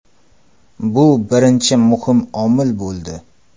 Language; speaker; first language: Uzbek; non-native, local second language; Kara-Kalpak